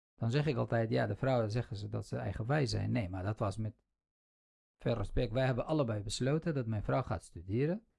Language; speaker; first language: Dutch; non-native, fluent; Central Kurdish